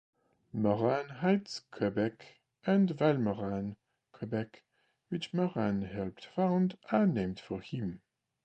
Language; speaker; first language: English; native; English